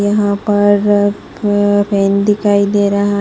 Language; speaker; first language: Hindi; non-native, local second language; Bangla